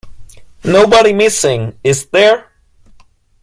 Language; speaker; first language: English; non-native, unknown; German